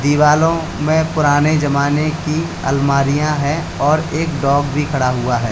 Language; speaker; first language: Hindi; native; Hindi